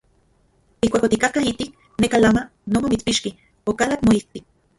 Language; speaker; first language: Central Puebla Nahuatl; non-native, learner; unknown